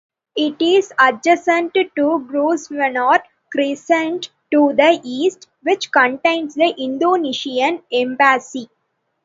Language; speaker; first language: English; non-native, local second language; Tamil